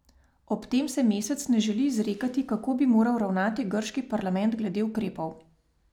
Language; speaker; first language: Slovenian; native; Slovenian